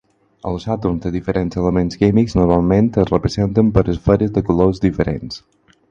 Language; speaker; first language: Catalan; non-native, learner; Spanish